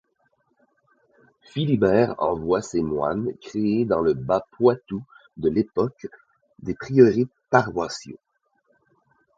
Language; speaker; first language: French; native; French